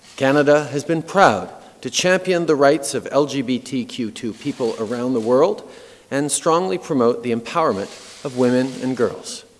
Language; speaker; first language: English; early bilingual, other home language; French